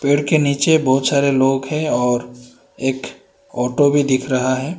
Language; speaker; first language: Hindi; non-native, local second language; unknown